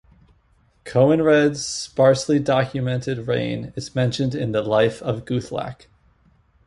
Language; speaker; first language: English; native; English